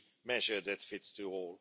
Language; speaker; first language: English; non-native, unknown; Swedish